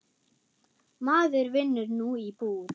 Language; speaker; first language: Icelandic; non-native, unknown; German